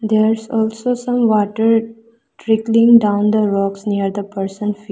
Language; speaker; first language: English; non-native, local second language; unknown